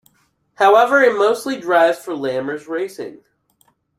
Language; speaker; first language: English; native; English